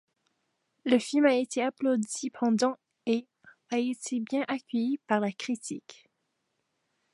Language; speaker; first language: French; native; French